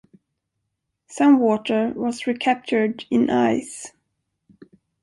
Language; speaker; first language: English; non-native, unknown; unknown